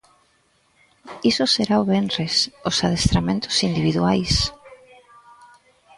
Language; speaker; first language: Galician; native; Galician